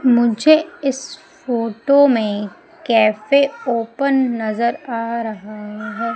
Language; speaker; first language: Hindi; native; Hindi